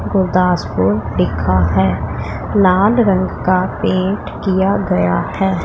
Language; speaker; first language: Hindi; non-native, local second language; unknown